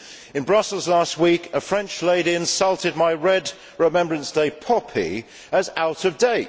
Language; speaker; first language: English; native; English